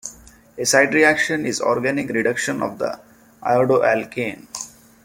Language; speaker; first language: English; non-native, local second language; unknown